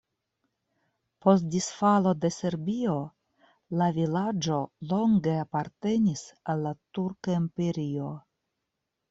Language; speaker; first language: Esperanto; non-native, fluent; Russian